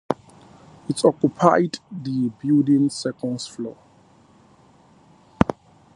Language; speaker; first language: English; native; English